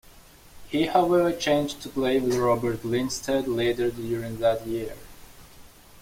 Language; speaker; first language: English; non-native, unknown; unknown